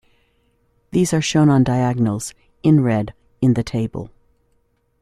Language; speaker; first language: English; native; English